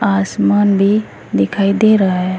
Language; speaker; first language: Hindi; native; Hindi